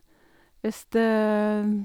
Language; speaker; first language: Norwegian; native; Norwegian